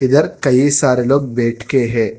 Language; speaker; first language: Hindi; non-native, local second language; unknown